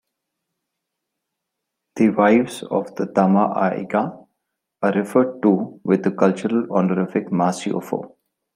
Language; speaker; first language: English; non-native, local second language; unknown